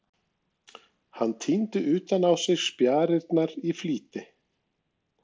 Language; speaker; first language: Icelandic; non-native, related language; Norwegian